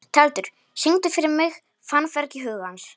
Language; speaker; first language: Icelandic; non-native, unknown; Polish